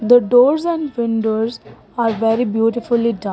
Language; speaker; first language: English; non-native, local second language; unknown